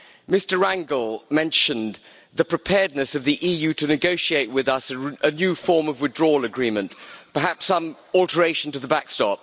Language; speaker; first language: English; native; English